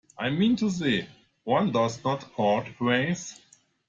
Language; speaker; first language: English; non-native, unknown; German